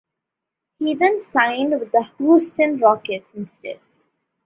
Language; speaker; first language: English; non-native, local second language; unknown